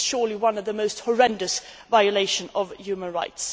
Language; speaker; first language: English; non-native, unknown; Swedish